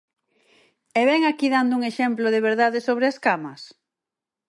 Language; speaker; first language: Galician; native; Galician